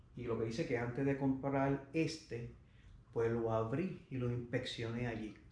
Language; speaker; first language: Spanish; native; Spanish